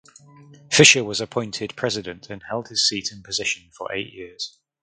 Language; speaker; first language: English; native; English